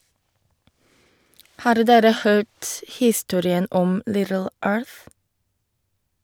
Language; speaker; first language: Norwegian; non-native, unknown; Korean